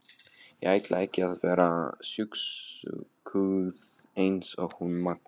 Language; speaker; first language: Icelandic; non-native, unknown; Polish